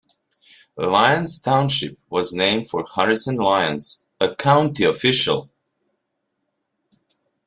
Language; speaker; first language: English; native; English